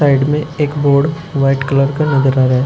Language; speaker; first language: Hindi; native; Hindi